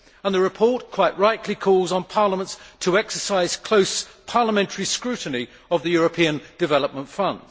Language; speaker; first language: English; native; English